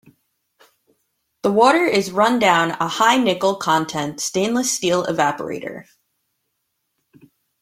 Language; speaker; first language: English; native; English